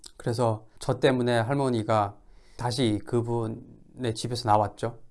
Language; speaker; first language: Korean; native; Korean